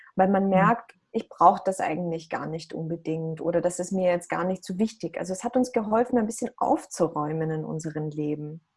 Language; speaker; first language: German; early bilingual, other home language; Russian